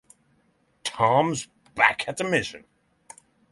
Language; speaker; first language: English; non-native, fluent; Norwegian